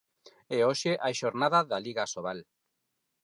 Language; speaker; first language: Galician; non-native, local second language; Spanish